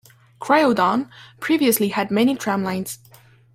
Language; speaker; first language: English; non-native, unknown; French